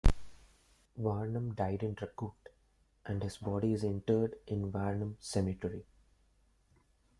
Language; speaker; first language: English; non-native, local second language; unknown